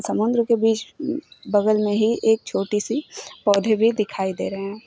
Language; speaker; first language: Hindi; native; Hindi